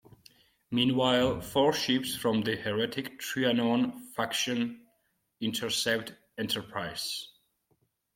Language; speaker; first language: English; non-native, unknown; Georgian